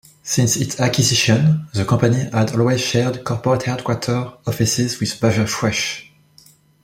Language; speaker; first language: English; non-native, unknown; French